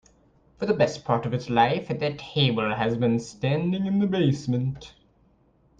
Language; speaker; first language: English; native; English